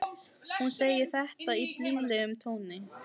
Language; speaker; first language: Icelandic; native; Icelandic